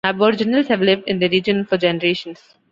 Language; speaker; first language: English; non-native, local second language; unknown